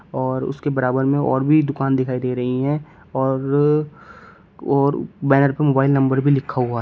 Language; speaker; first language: Hindi; native; Hindi